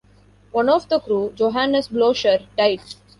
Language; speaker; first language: English; non-native, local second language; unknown